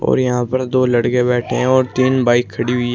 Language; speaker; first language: Hindi; native; Hindi